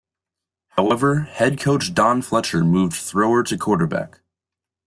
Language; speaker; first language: English; native; English